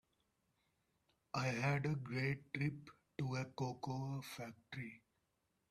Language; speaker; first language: English; non-native, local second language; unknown